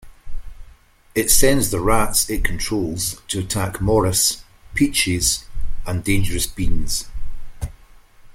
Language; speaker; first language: English; native; English